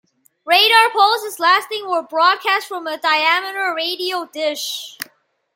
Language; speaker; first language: English; non-native, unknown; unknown